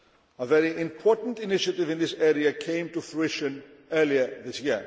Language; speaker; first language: English; non-native, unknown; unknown